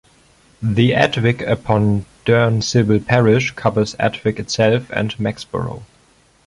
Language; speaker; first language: English; non-native, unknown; German